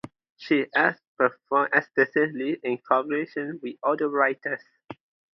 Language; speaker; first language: English; non-native, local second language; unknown